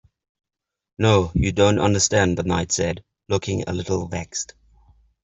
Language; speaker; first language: English; native; English